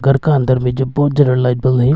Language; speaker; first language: Hindi; early bilingual, other home language; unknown